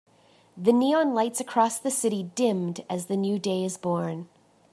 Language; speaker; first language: English; native; English